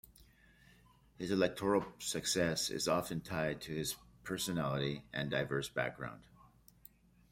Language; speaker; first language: English; native; English